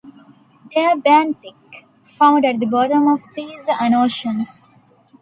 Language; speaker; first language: English; non-native, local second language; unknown